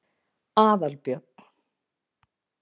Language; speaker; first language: Icelandic; native; Icelandic